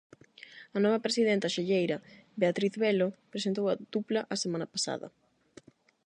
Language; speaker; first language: Galician; non-native, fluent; Spanish